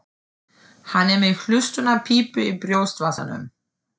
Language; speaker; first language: Icelandic; non-native, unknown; German